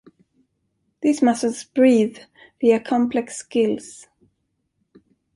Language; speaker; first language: English; non-native, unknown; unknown